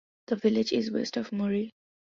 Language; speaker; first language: English; non-native, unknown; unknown